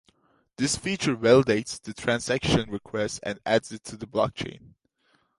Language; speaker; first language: English; non-native, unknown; Turkish